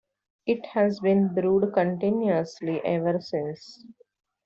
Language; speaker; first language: English; non-native, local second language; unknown